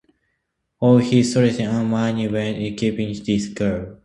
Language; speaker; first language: English; non-native, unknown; Japanese